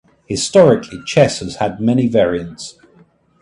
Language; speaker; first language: English; native; English